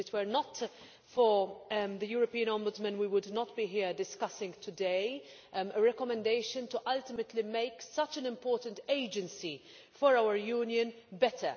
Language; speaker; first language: English; non-native, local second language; Maltese